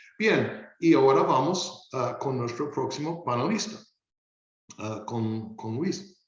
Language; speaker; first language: Spanish; non-native, fluent; English